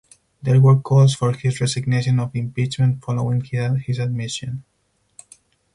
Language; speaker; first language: English; non-native, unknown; Spanish